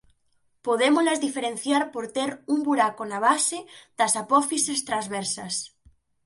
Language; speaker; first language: Galician; native; Galician